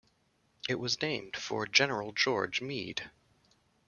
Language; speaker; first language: English; native; English